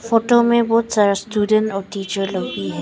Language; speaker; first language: Hindi; non-native, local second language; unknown